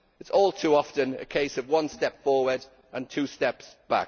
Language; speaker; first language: English; native; English